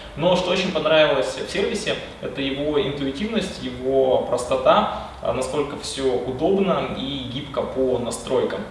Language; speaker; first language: Russian; native; Russian